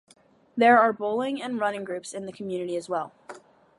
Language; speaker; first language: English; native; English